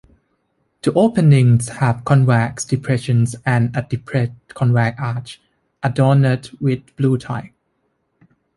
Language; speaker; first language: English; non-native, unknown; Thai